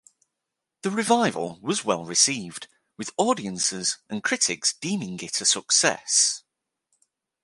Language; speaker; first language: English; native; English